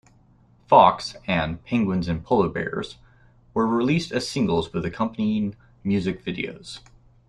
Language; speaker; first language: English; native; English